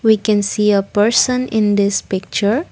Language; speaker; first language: English; non-native, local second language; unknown